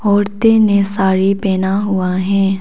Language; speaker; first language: Hindi; non-native, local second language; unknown